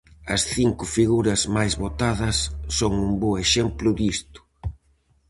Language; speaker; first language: Galician; native; Galician